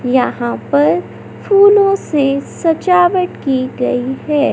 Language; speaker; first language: Hindi; native; Hindi